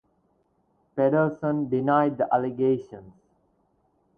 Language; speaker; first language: English; non-native, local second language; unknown